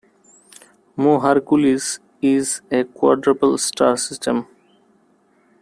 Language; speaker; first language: English; non-native, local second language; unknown